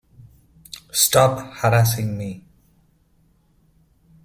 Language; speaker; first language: English; non-native, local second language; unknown